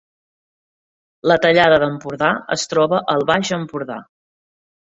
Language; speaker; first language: Catalan; native; Catalan